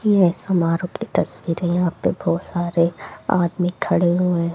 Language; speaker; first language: Hindi; native; Hindi